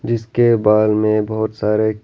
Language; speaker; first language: Hindi; non-native, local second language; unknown